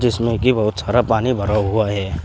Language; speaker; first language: Hindi; native; Hindi